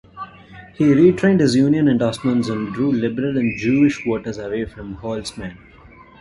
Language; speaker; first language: English; non-native, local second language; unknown